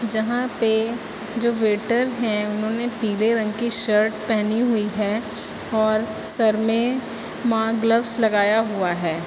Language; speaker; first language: Hindi; native; Hindi